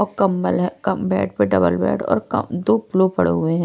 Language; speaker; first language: Hindi; non-native, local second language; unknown